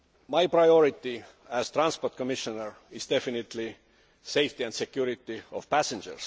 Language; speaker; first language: English; non-native, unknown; Estonian